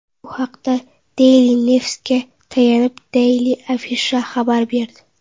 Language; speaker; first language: Uzbek; non-native, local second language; Kara-Kalpak